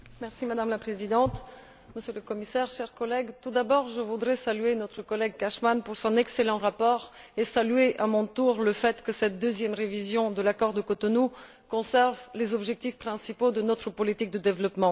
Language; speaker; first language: French; non-native, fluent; Bulgarian